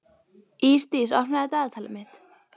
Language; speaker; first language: Icelandic; native; Icelandic